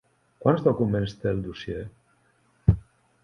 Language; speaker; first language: Catalan; non-native, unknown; Spanish